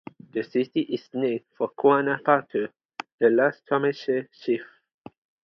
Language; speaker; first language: English; non-native, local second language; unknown